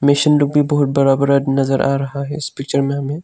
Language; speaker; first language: Hindi; non-native, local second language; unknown